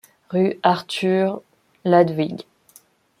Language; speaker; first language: French; non-native, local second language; Malagasy